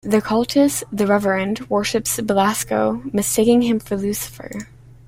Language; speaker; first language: English; native; English